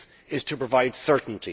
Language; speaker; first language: English; native; English